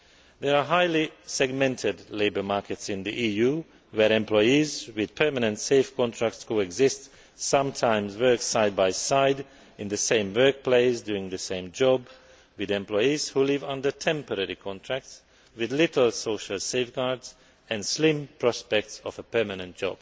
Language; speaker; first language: English; non-native, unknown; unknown